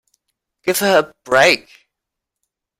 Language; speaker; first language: English; non-native, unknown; German